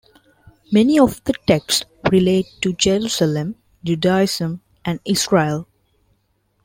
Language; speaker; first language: English; non-native, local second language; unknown